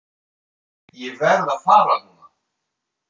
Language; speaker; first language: Icelandic; non-native, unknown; French